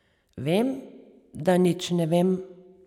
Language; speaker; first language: Slovenian; native; Slovenian